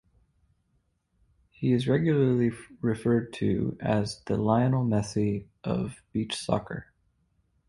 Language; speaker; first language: English; native; English